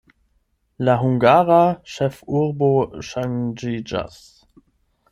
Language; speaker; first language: Esperanto; non-native, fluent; German